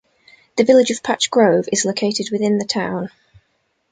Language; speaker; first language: English; native; English